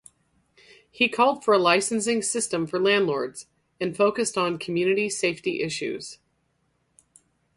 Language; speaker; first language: English; native; English